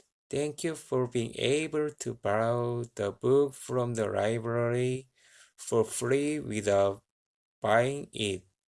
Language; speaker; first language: English; non-native, learner; Korean